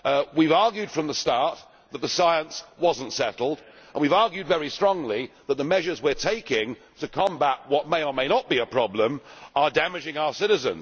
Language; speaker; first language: English; native; English